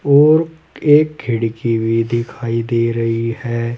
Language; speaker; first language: Hindi; native; Hindi